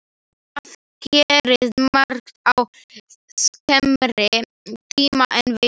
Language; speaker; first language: Icelandic; non-native, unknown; Slovak